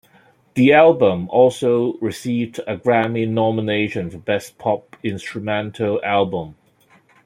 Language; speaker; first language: English; non-native, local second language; Cantonese